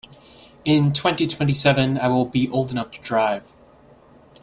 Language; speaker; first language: English; native; English